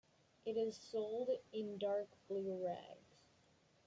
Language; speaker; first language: English; native; English